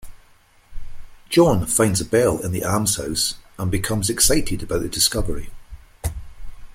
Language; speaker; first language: English; native; English